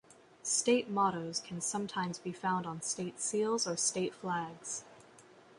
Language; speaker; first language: English; native; English